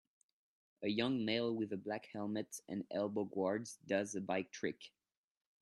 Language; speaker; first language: English; non-native, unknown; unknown